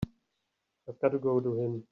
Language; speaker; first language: English; native; English